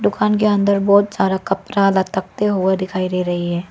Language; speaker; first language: Hindi; early bilingual, other home language; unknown